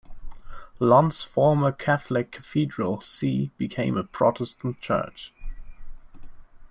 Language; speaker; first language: English; non-native, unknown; German